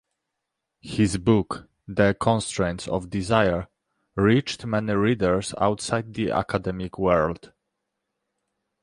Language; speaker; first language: English; non-native, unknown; Polish